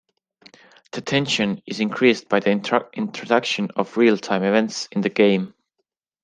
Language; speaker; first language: English; non-native, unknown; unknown